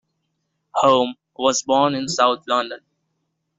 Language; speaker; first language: English; non-native, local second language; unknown